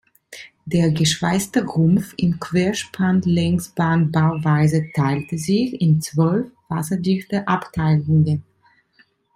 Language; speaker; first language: German; non-native, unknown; Italian